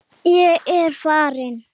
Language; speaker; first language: Icelandic; native; Icelandic